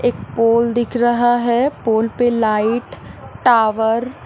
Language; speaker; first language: Hindi; native; Hindi